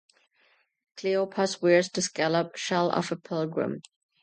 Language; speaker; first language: English; non-native, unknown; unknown